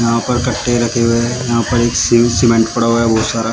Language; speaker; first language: Hindi; native; Hindi